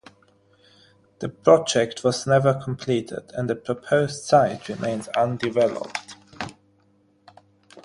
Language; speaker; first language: English; non-native, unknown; German